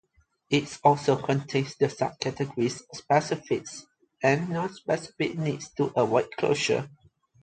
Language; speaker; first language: English; non-native, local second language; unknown